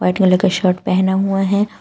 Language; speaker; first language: Hindi; native; Hindi